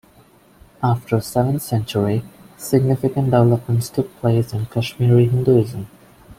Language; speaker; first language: English; non-native, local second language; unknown